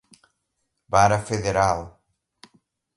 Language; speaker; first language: Portuguese; non-native, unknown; Galician